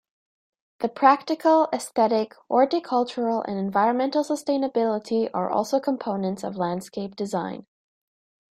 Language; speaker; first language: English; native; English